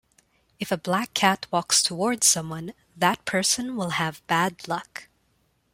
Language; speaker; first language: English; non-native, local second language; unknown